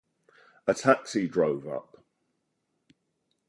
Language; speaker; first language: English; native; English